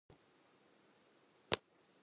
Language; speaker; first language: English; non-native, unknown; Japanese